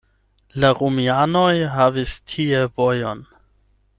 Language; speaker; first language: Esperanto; non-native, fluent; German